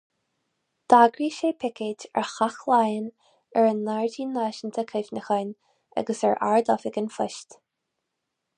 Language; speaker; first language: Irish; non-native, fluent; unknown